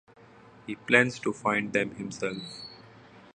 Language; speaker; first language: English; non-native, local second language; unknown